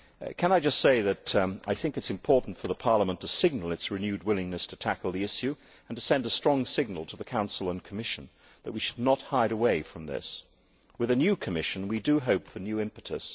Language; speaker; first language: English; native; English